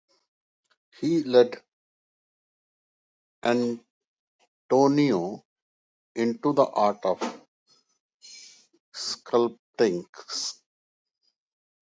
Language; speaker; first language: English; non-native, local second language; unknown